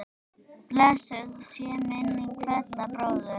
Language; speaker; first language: Icelandic; native; Icelandic